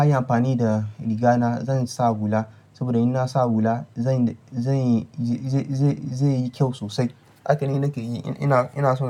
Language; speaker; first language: Hausa; non-native, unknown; Yoruba